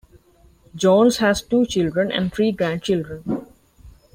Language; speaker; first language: English; non-native, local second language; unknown